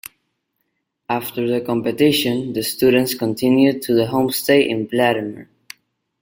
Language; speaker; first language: English; non-native, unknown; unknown